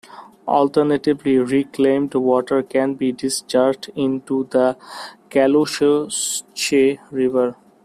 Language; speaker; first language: English; non-native, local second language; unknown